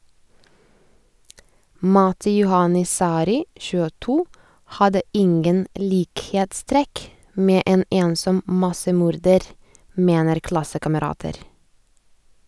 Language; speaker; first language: Norwegian; non-native, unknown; Lithuanian